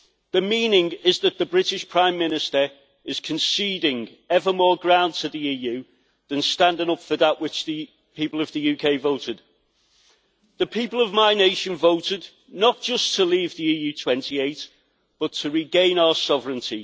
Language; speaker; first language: English; native; English